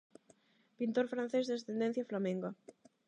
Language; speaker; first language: Galician; non-native, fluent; Spanish